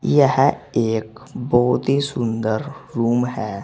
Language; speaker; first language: Hindi; native; Hindi